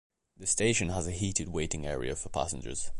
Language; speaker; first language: English; native; English